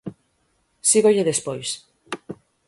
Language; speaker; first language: Galician; native; Galician